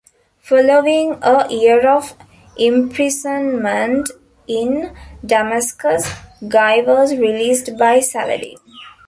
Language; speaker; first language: English; non-native, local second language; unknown